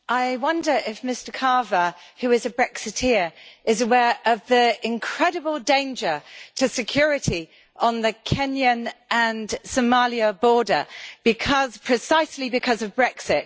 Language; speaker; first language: English; native; English